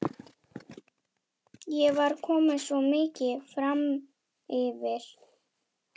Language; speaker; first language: Icelandic; non-native, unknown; German